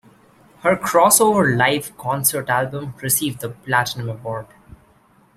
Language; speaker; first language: English; non-native, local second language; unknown